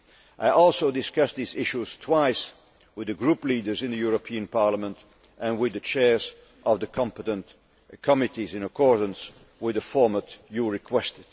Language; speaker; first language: English; non-native, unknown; Dutch